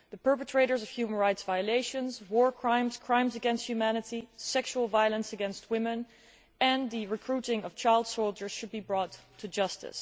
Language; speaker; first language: English; non-native, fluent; Dutch